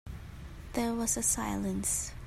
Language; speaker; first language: English; non-native, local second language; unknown